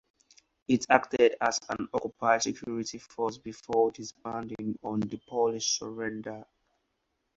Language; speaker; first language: English; non-native, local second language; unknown